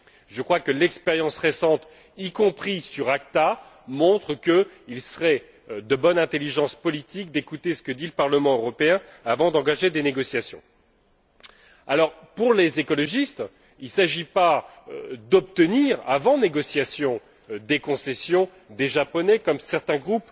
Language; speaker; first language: French; native; French